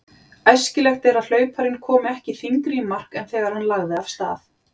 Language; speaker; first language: Icelandic; native; Icelandic